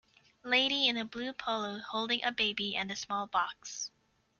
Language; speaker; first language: English; native; English